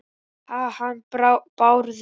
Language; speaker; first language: Icelandic; native; Icelandic